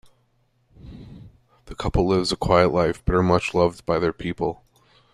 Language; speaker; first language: English; native; English